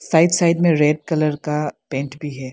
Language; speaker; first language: Hindi; non-native, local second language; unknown